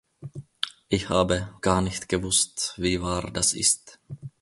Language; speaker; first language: German; non-native, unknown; Finnish